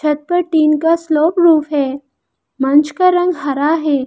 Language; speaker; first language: Hindi; non-native, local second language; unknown